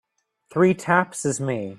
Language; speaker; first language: English; native; English